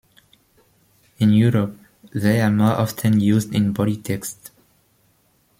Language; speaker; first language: English; non-native, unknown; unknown